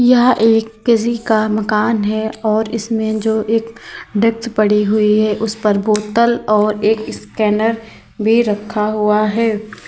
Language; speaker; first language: Hindi; native; Hindi